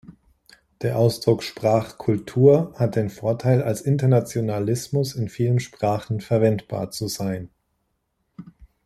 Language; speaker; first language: German; native; German